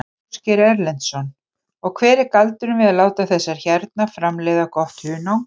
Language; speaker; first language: Icelandic; native; Icelandic